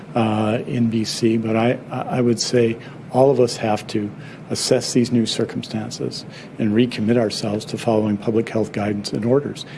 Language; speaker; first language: English; native; English